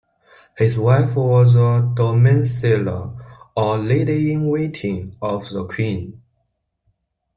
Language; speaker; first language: English; non-native, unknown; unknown